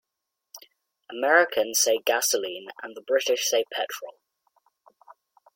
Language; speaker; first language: English; native; English